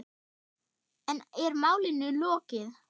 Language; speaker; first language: Icelandic; non-native, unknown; German